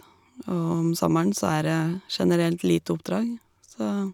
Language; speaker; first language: Norwegian; native; Norwegian